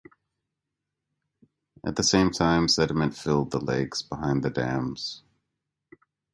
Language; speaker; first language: English; native; English